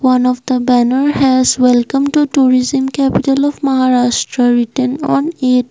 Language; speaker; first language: English; non-native, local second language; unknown